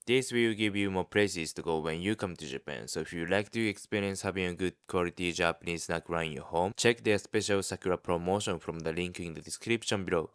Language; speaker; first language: English; non-native, fluent; Japanese